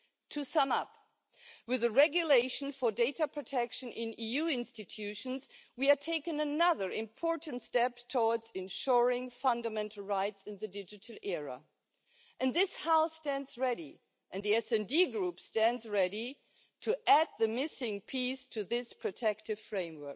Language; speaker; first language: English; non-native, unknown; German